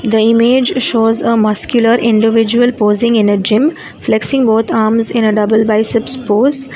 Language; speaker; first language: English; non-native, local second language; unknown